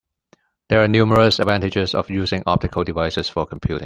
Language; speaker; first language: English; non-native, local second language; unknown